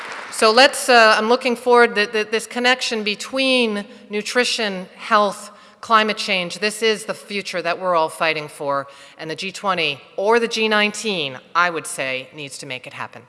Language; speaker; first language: English; native; English